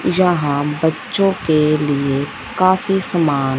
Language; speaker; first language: Hindi; non-native, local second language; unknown